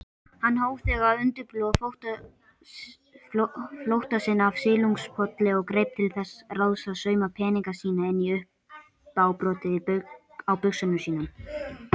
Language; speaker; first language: Icelandic; native; Icelandic